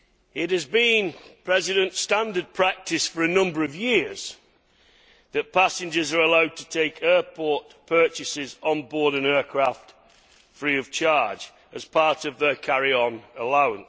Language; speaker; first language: English; native; English